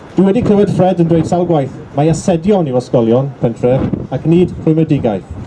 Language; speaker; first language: Welsh; native; Welsh